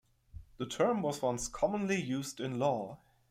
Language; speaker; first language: English; non-native, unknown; German